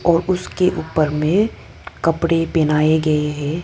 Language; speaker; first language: Hindi; non-native, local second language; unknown